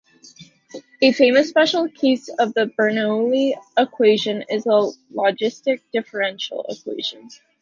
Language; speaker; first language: English; native; English